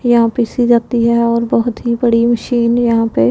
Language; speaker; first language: Hindi; non-native, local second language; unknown